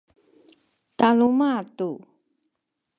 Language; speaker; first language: Sakizaya; non-native, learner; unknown